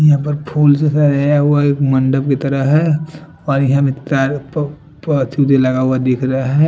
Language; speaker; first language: Hindi; non-native, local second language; Bhojpuri